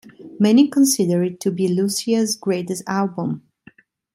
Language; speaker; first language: English; non-native, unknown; Italian